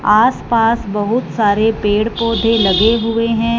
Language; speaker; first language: Hindi; non-native, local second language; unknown